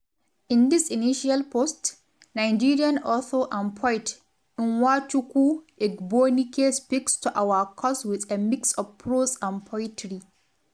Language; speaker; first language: English; non-native, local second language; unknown